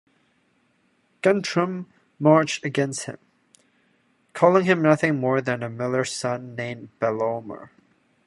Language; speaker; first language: English; non-native, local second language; Cantonese